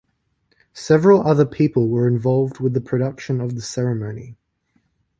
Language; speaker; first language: English; native; English